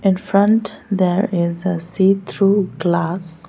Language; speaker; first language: English; non-native, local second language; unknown